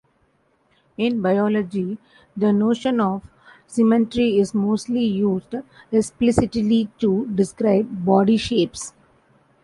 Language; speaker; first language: English; non-native, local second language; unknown